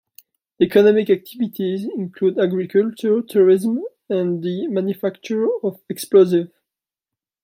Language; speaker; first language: English; non-native, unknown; French